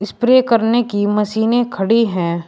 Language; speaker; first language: Hindi; native; Hindi